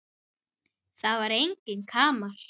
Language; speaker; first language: Icelandic; native; Icelandic